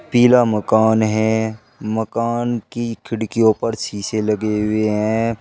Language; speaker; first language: Hindi; native; Hindi